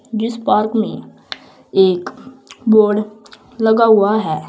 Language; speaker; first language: Hindi; native; Hindi